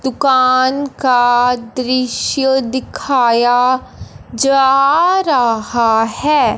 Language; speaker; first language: Hindi; non-native, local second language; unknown